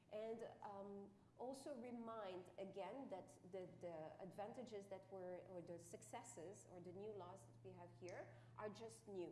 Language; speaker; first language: English; non-native, fluent; French